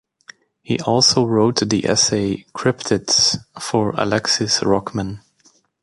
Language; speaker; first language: English; native; English